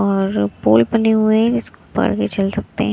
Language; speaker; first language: Hindi; non-native, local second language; Punjabi